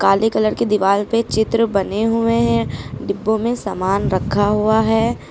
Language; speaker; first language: Hindi; native; Hindi